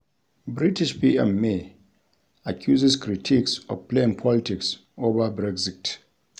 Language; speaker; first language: English; non-native, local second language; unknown